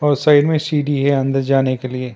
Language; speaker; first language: Hindi; non-native, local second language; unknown